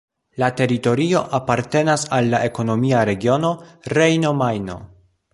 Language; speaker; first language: Esperanto; non-native, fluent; Polish